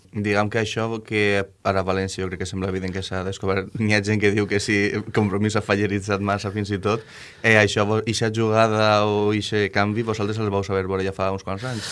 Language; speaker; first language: Catalan; native; Catalan